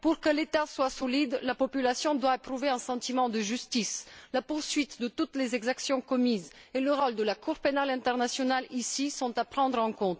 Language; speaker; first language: French; non-native, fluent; Bulgarian